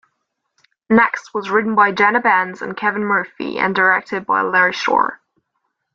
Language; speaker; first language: English; non-native, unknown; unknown